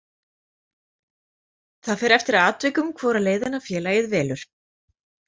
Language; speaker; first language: Icelandic; native; Icelandic